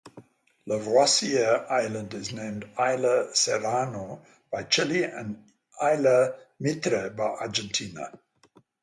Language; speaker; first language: English; native; English